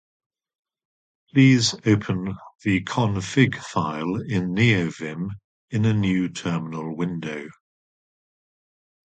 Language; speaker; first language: English; native; English